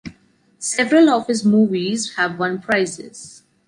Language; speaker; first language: English; non-native, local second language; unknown